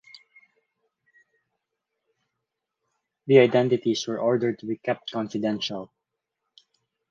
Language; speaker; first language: English; non-native, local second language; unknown